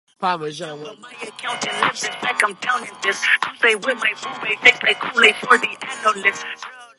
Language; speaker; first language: English; native; English